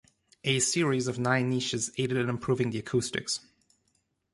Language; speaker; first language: English; non-native, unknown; German